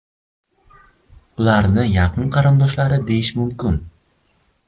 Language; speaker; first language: Uzbek; native; Uzbek